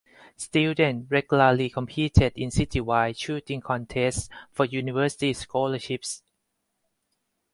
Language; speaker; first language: English; non-native, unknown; Thai